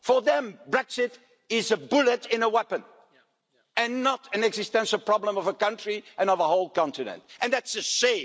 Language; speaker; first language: English; non-native, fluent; Dutch